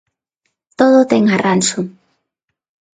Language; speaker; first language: Galician; non-native, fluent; Spanish